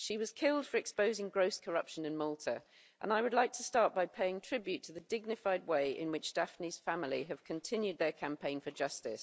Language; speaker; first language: English; native; English